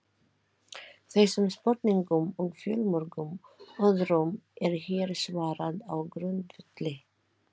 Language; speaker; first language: Icelandic; non-native, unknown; Filipino